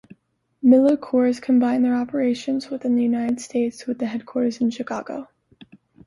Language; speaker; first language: English; native; English